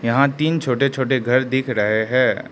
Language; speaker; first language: Hindi; non-native, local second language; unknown